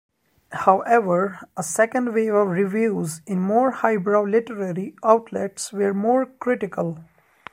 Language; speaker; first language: English; non-native, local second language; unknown